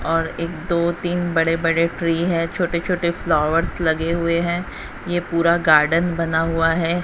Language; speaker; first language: Hindi; native; Hindi